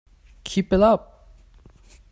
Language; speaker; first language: English; non-native, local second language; Cantonese